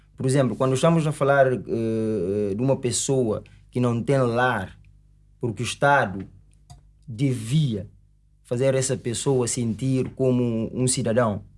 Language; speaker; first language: Portuguese; non-native, local second language; Upper Guinea Crioulo